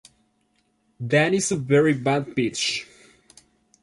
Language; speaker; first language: English; non-native, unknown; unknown